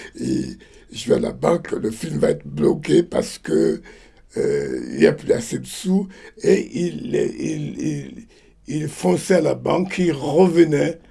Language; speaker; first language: French; non-native, local second language; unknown